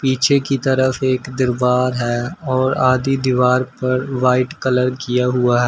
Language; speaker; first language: Hindi; native; Hindi